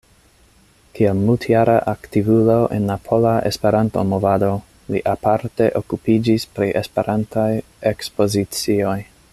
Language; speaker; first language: Esperanto; non-native, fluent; English